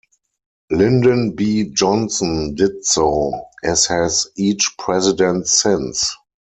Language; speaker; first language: English; non-native, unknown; German